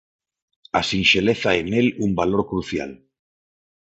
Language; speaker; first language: Galician; non-native, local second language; Spanish